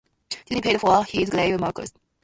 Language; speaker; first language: English; non-native, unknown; Japanese